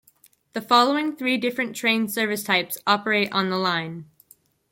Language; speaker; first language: English; native; English